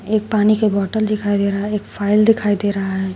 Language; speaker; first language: Hindi; native; Hindi